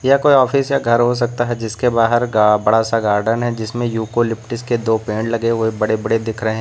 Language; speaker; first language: Hindi; native; Hindi